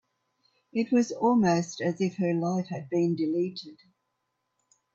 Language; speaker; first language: English; native; English